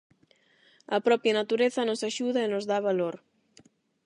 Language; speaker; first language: Galician; non-native, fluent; Spanish